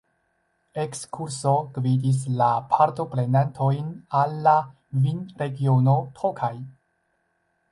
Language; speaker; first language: Esperanto; non-native, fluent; Chinese